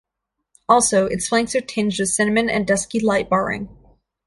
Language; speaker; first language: English; native; English